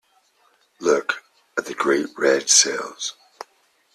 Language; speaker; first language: English; native; English